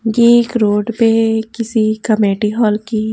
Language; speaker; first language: Hindi; native; Hindi